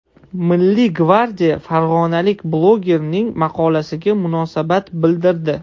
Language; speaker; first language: Uzbek; non-native, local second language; Russian